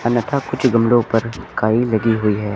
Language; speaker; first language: Hindi; native; Hindi